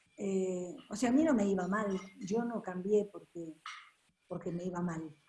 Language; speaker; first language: Spanish; native; Spanish